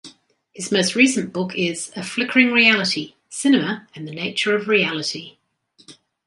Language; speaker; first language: English; native; English